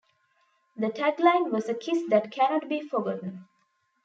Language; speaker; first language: English; non-native, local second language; Tamil